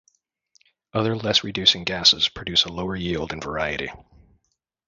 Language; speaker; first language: English; native; English